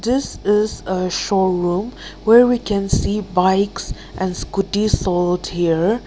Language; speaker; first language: English; non-native, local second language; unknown